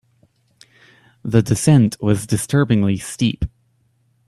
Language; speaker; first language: English; native; English